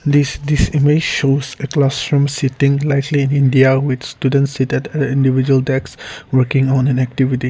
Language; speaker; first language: English; non-native, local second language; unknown